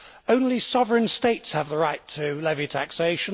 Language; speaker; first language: English; native; English